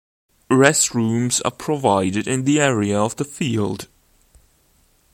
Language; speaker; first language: English; non-native, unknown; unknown